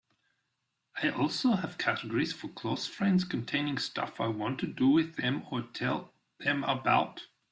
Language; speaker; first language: English; native; English